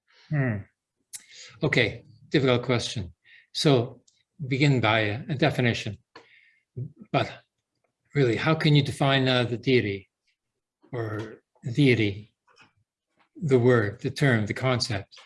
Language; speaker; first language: English; early bilingual, other home language; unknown